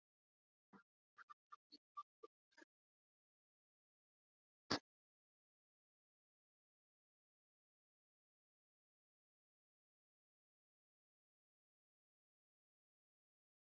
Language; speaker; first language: Icelandic; non-native, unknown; Polish